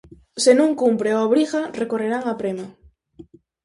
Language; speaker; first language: Galician; native; Galician